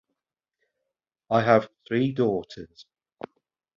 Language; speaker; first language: English; native; English